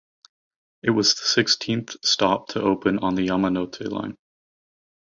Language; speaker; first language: English; native; English